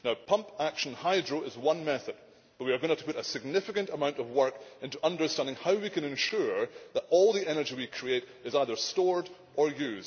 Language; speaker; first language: English; native; English